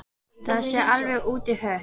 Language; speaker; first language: Icelandic; native; Icelandic